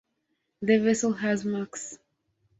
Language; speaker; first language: English; non-native, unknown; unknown